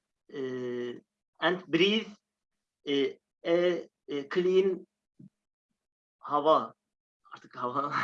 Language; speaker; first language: Turkish; native; Turkish